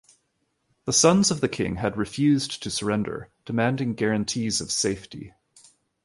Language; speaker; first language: English; native; English